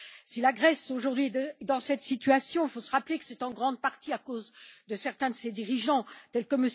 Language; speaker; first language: French; native; French